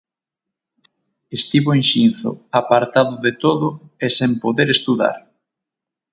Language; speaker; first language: Galician; native; Galician